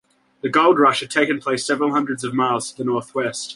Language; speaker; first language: English; native; English